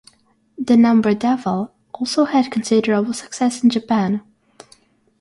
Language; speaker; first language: English; non-native, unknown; Russian